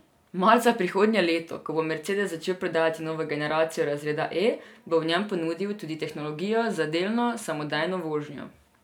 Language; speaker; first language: Slovenian; non-native, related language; Serbian